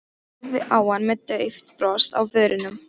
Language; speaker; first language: Icelandic; non-native, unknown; Polish